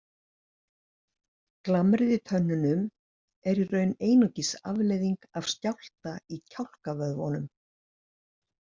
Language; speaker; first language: Icelandic; native; Icelandic